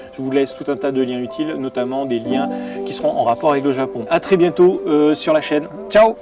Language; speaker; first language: French; native; French